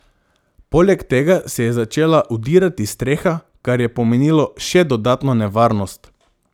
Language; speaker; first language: Slovenian; non-native, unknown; Macedonian